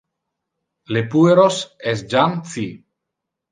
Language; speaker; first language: Interlingua; non-native, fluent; Italian